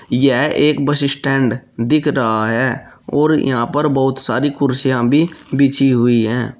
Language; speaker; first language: Hindi; native; Hindi